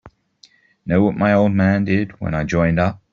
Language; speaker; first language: English; native; English